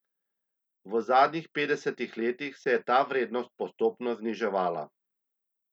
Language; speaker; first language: Slovenian; native; Slovenian